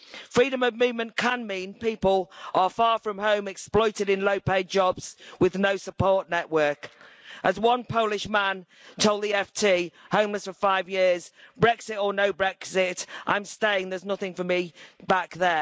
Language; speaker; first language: English; native; English